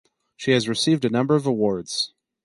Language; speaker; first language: English; native; English